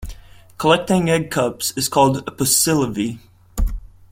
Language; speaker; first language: English; non-native, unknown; Latvian